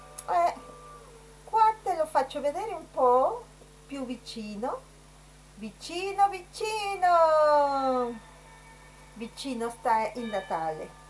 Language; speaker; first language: Italian; non-native, related language; Spanish